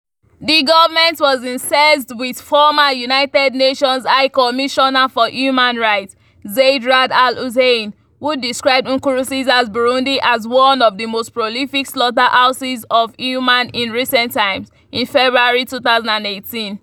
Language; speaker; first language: English; non-native, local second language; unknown